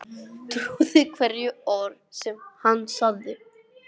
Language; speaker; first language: Icelandic; non-native, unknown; English